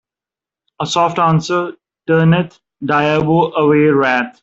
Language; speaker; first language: English; non-native, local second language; Urdu